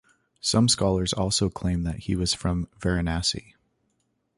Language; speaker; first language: English; native; English